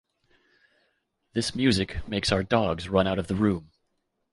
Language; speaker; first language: English; native; English